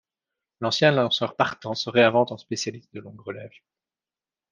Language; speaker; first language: French; native; French